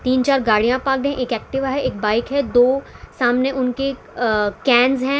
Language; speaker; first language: Hindi; non-native, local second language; Gujarati